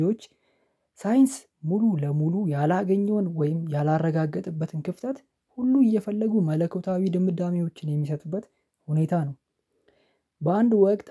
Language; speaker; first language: Amharic; non-native, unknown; Oromo